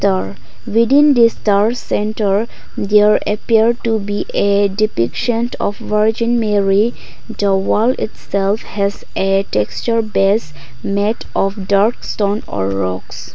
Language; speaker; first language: English; non-native, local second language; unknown